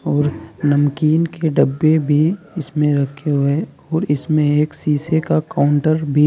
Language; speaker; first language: Hindi; native; Hindi